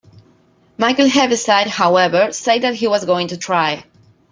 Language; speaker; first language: English; non-native, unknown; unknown